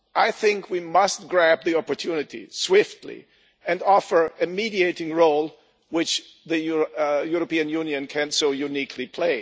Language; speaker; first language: English; non-native, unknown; German